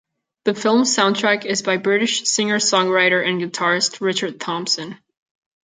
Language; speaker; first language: English; non-native, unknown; Catalan